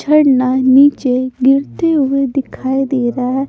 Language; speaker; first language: Hindi; non-native, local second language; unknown